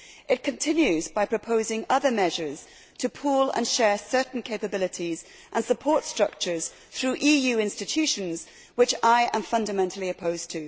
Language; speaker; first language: English; native; English